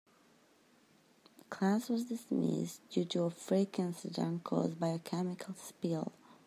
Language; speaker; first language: English; native; English